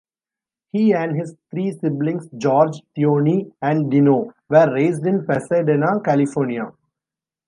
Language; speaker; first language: English; non-native, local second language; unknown